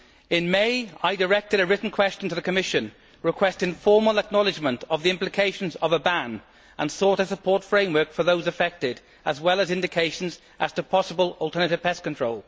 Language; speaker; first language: English; native; English